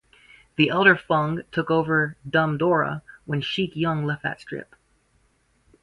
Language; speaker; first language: English; native; English